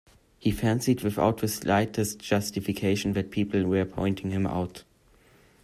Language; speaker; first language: English; non-native, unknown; German